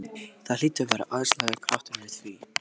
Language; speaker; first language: Icelandic; non-native, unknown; Polish